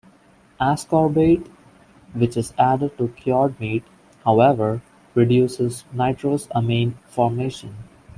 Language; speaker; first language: English; non-native, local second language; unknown